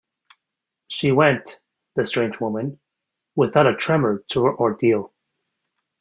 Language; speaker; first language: English; native; English